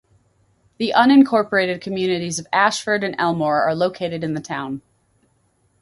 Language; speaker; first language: English; native; English